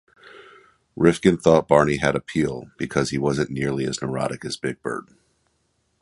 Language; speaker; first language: English; native; English